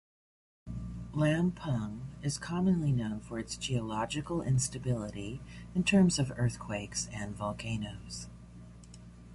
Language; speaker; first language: English; native; English